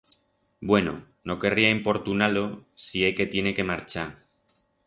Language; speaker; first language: Aragonese; non-native, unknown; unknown